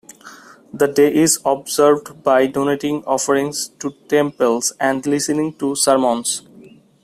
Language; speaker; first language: English; non-native, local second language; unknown